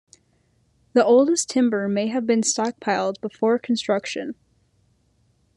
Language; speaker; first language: English; native; English